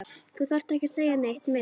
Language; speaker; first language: Icelandic; native; Icelandic